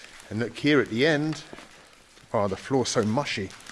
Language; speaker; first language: English; native; English